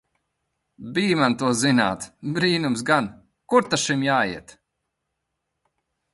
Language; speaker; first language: Latvian; non-native, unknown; Lithuanian